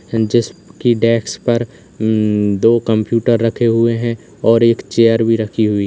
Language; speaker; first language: Hindi; native; Hindi